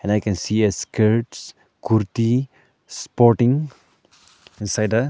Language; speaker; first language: English; non-native, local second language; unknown